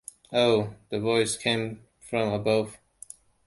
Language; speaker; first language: English; non-native, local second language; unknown